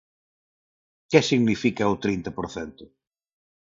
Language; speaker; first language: Galician; non-native, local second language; Spanish